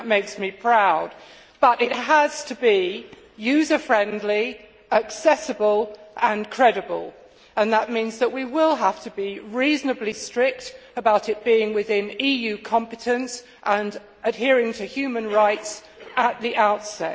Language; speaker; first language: English; native; English